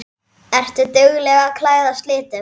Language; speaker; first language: Icelandic; native; Icelandic